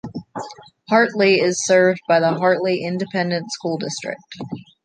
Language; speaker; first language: English; native; English